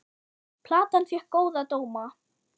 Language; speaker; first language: Icelandic; non-native, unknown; German